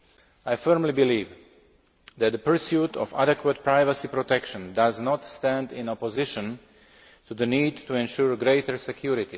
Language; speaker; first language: English; non-native, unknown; Slovak